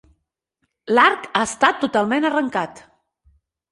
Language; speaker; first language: Catalan; non-native, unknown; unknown